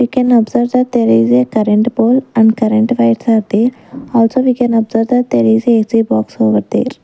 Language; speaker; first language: English; non-native, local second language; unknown